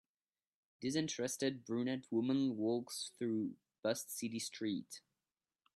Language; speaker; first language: English; non-native, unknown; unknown